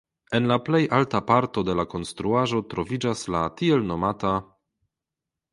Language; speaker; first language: Esperanto; non-native, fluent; Polish